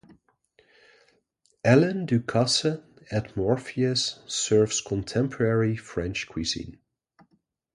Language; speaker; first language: English; non-native, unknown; Dutch